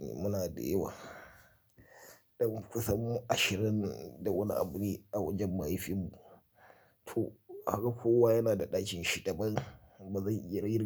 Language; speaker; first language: Hausa; native; Hausa